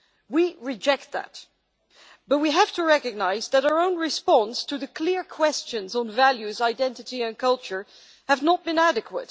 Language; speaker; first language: English; non-native, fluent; Dutch